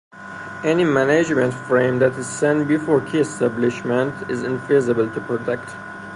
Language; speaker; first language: English; non-native, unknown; Persian